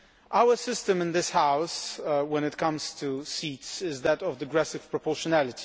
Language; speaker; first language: English; non-native, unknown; Polish